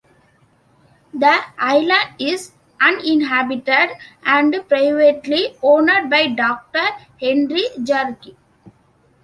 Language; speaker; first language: English; non-native, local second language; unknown